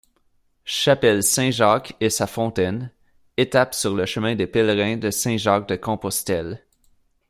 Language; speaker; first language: French; native; French